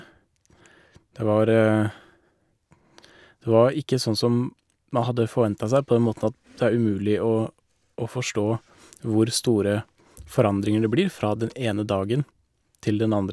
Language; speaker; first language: Norwegian; native; Norwegian